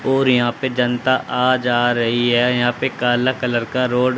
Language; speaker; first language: Hindi; native; Hindi